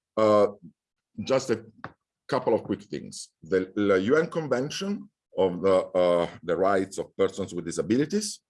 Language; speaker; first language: English; non-native, fluent; Italian